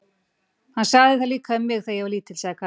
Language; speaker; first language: Icelandic; native; Icelandic